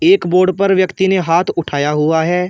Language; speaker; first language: Hindi; native; Hindi